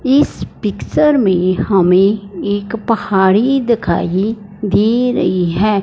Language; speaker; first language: Hindi; non-native, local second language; Punjabi